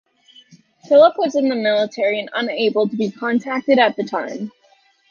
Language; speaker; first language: English; native; English